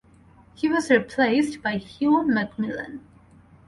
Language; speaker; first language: English; non-native, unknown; Bangla